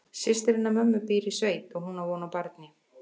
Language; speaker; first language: Icelandic; native; Icelandic